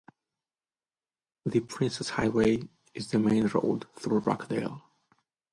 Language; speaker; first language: English; non-native, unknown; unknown